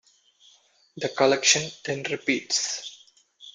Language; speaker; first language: English; non-native, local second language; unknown